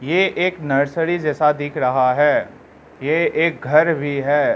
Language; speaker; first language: Hindi; non-native, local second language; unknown